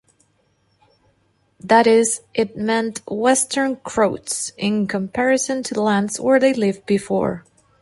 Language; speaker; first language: English; non-native, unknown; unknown